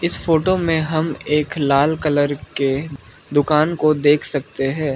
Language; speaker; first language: Hindi; non-native, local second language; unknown